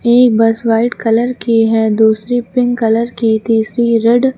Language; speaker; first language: Hindi; native; Hindi